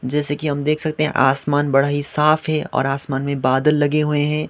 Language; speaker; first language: Hindi; non-native, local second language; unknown